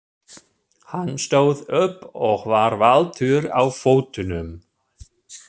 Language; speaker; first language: Icelandic; non-native, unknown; German